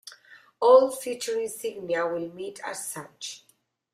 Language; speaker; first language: English; non-native, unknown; Spanish